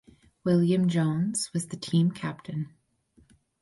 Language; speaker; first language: English; native; English